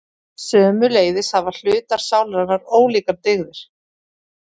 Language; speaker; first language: Icelandic; native; Icelandic